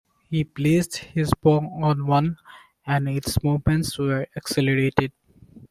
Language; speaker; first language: English; non-native, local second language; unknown